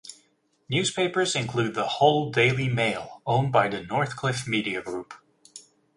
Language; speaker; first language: English; native; English